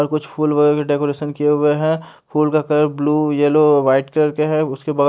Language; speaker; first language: Hindi; native; Hindi